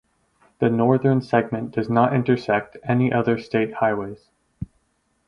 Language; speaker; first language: English; native; English